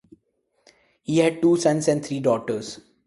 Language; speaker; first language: English; non-native, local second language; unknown